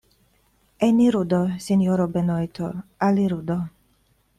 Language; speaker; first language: Esperanto; non-native, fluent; Russian